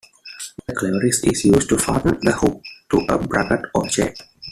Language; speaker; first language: English; non-native, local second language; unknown